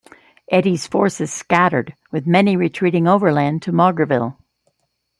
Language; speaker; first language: English; native; English